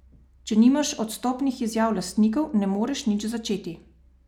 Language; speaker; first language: Slovenian; native; Slovenian